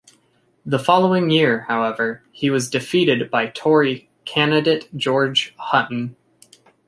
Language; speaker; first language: English; native; English